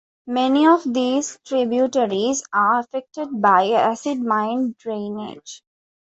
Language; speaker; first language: English; non-native, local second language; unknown